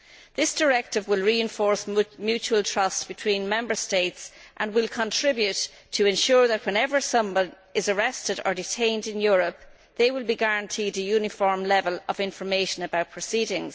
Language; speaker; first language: English; native; English